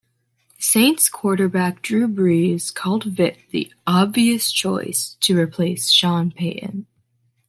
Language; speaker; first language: English; native; English